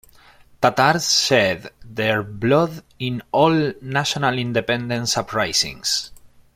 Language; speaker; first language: English; non-native, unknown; Spanish